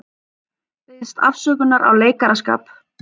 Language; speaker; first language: Icelandic; native; Icelandic